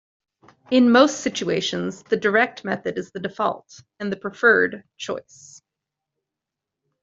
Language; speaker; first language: English; native; English